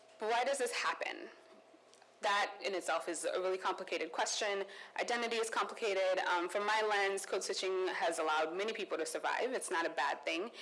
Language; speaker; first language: English; non-native, local second language; Kikuyu